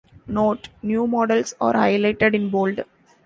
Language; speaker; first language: English; non-native, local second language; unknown